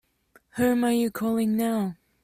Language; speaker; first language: English; native; English